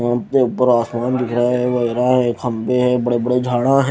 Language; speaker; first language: Hindi; non-native, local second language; Punjabi